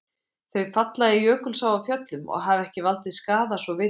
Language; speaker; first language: Icelandic; native; Icelandic